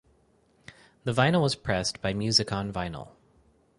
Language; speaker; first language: English; native; English